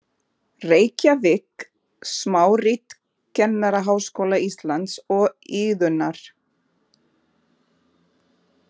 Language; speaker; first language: Icelandic; non-native, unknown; Portuguese